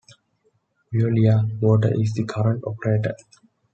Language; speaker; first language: English; non-native, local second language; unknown